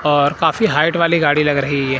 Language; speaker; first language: Hindi; non-native, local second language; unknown